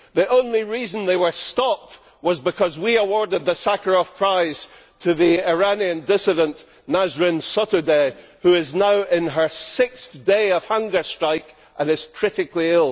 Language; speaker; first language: English; native; English